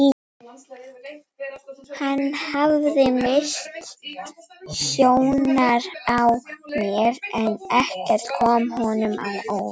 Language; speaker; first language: Icelandic; native; Icelandic